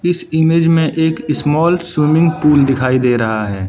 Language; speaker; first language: Hindi; non-native, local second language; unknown